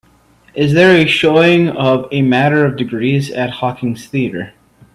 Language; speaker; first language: English; native; English